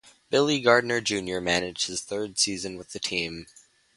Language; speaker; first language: English; native; English